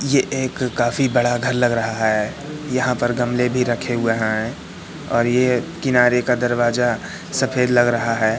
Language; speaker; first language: Hindi; native; Hindi